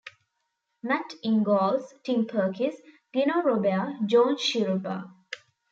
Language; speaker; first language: English; non-native, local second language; Tamil